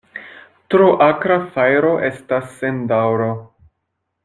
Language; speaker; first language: Esperanto; non-native, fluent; French